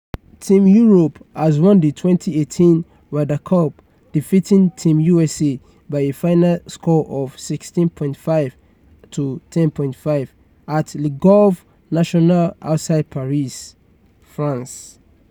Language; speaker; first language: English; non-native, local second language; Yoruba